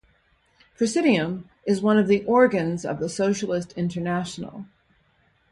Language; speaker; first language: English; native; English